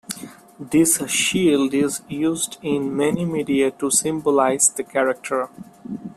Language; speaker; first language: English; non-native, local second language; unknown